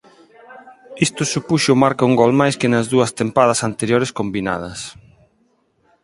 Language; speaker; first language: Galician; non-native, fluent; Spanish